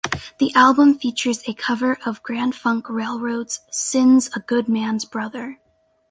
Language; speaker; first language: English; native; English